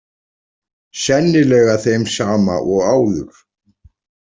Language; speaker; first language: Icelandic; native; Icelandic